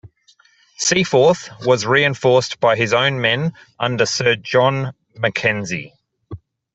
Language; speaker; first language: English; native; English